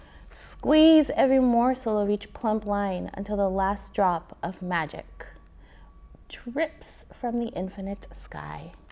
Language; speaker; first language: English; native; English